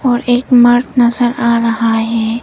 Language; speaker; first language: Hindi; non-native, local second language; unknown